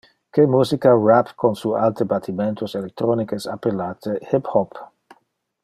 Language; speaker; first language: Interlingua; non-native, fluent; Dutch